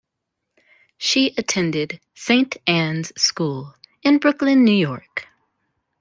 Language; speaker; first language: English; native; English